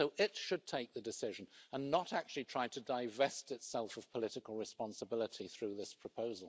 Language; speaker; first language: English; native; English